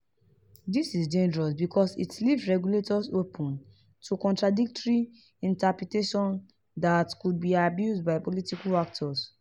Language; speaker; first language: English; non-native, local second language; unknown